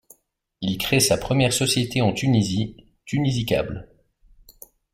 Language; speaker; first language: French; native; French